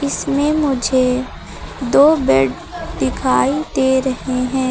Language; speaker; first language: Hindi; native; Hindi